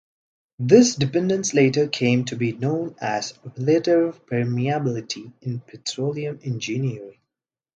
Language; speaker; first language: English; non-native, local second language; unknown